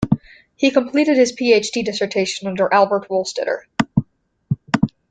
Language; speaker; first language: English; native; English